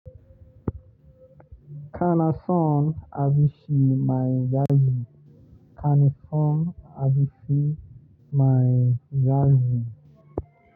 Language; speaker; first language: Hausa; non-native, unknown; Yoruba